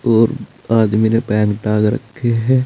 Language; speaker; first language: Hindi; native; Hindi